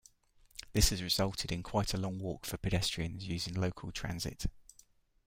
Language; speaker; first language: English; native; English